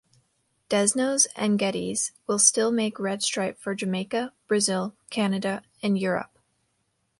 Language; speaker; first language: English; native; English